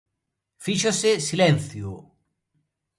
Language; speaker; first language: Galician; non-native, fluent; Spanish